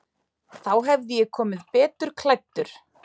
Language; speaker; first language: Icelandic; native; Icelandic